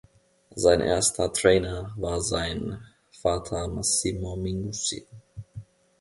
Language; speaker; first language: German; non-native, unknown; Finnish